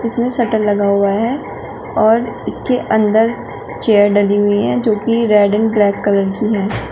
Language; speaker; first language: Hindi; native; Hindi